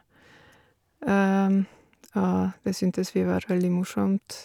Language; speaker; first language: Norwegian; non-native, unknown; Bulgarian